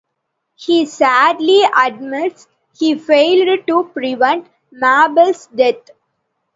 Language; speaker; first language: English; non-native, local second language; Tamil